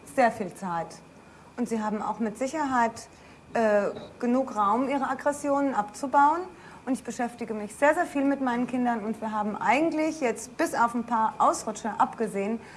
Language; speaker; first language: German; native; German